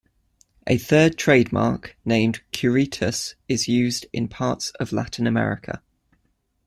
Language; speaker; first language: English; native; English